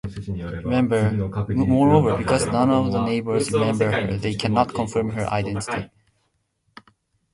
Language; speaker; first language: English; non-native, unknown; Japanese